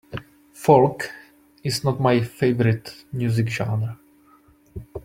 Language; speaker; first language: English; non-native, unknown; Czech